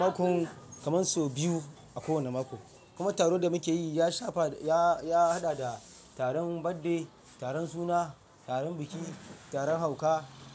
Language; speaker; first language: Hausa; non-native, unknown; Yoruba